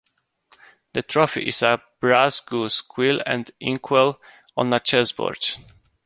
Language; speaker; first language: English; non-native, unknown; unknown